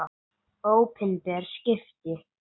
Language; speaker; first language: Icelandic; non-native, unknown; English